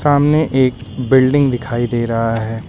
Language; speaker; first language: Hindi; native; Hindi